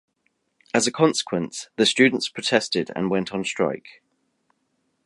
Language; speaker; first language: English; native; English